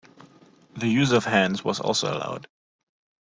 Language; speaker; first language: English; non-native, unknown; German